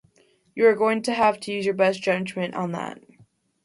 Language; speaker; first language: English; native; English